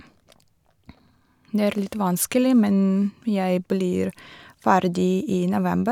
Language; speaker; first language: Norwegian; non-native, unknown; Russian